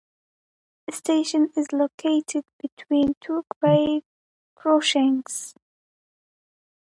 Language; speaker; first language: English; native; English